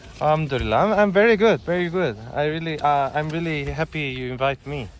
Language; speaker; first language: English; non-native, learner; Korean